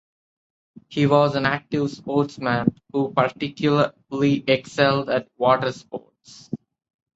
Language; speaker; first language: English; non-native, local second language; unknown